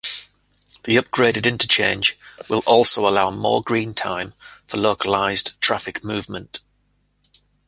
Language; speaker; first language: English; native; English